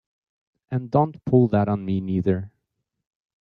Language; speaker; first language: English; native; English